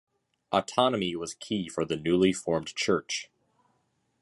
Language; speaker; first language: English; native; English